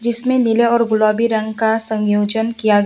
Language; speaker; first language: Hindi; non-native, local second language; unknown